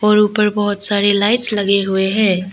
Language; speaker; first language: Hindi; non-native, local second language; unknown